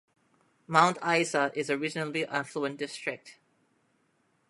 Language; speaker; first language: English; native; English